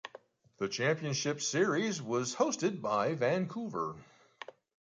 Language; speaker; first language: English; native; English